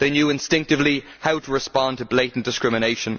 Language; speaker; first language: English; native; English